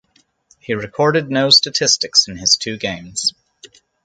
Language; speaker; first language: English; native; English